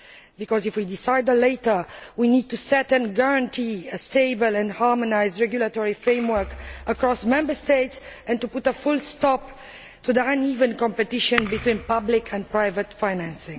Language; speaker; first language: English; non-native, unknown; Romanian